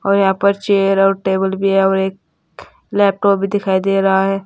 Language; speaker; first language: Hindi; native; Hindi